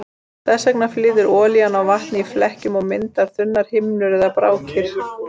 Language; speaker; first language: Icelandic; native; Icelandic